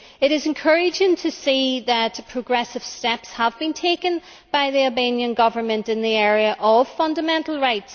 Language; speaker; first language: English; native; English